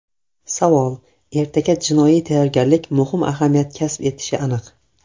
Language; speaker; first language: Uzbek; non-native, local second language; Russian